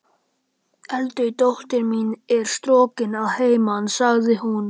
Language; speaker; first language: Icelandic; non-native, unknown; Polish